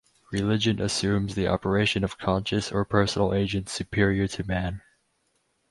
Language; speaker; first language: English; native; English